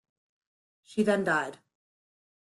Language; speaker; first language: English; native; English